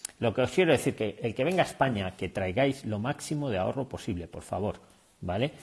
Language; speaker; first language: Spanish; native; Spanish